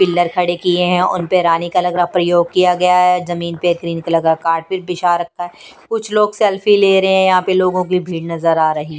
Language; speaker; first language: Hindi; non-native, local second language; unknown